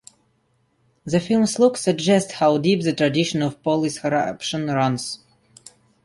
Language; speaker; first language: English; non-native, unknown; Russian